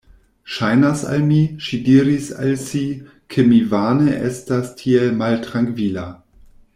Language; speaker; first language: Esperanto; non-native, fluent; German